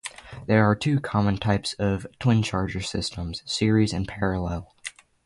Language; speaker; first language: English; native; English